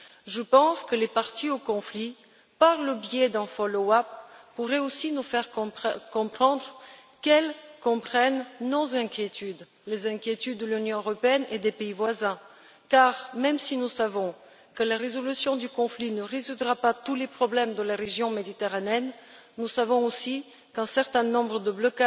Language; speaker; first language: French; non-native, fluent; Bulgarian